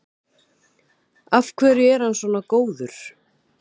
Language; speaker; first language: Icelandic; native; Icelandic